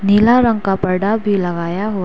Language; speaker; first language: Hindi; non-native, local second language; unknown